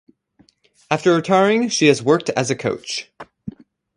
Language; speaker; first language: English; native; English